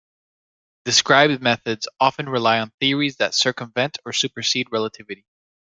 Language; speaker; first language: English; native; English